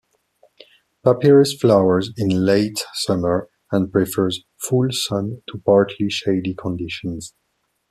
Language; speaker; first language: English; non-native, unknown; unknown